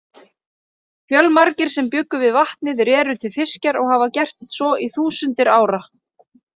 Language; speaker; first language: Icelandic; native; Icelandic